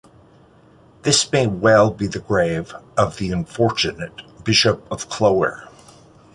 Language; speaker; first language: English; native; English